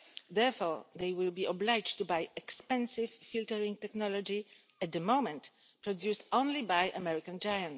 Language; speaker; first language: English; non-native, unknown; Polish